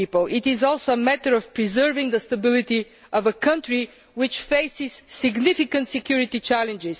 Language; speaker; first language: English; non-native, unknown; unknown